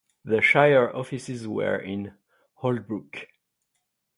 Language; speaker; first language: English; native; English